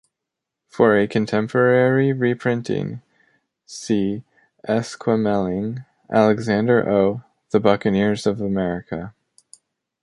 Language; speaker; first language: English; native; English